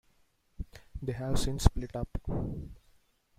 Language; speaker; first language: English; non-native, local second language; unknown